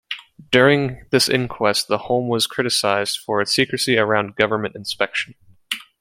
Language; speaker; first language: English; native; English